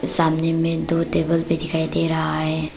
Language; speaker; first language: Hindi; non-native, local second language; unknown